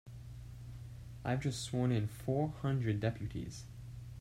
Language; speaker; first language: English; native; English